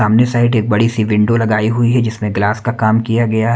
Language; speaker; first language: Hindi; native; Hindi